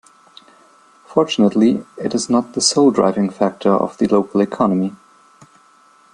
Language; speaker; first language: English; non-native, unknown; German